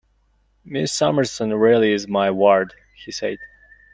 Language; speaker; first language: English; non-native, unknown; Mongolian